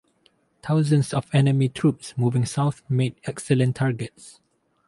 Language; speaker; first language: English; non-native, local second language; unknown